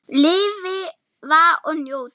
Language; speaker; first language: Icelandic; non-native, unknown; German